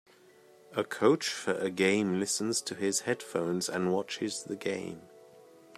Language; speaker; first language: English; native; English